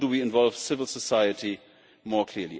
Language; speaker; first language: English; non-native, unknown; German